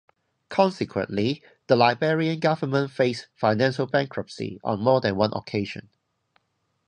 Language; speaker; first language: English; non-native, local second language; Cantonese